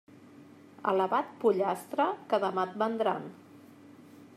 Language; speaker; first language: Catalan; native; Catalan